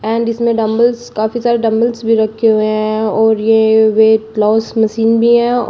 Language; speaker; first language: Hindi; native; Hindi